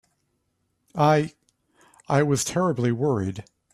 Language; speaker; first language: English; native; English